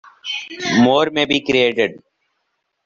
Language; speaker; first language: English; non-native, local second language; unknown